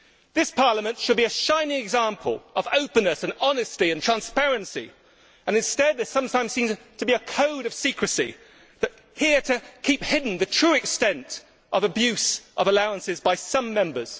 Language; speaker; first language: English; native; English